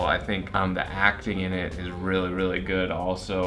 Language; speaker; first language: English; native; English